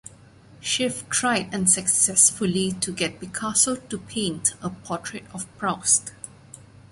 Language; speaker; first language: English; non-native, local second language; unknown